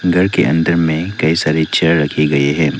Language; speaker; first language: Hindi; non-native, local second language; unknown